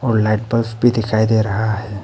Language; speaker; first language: Hindi; early bilingual, other home language; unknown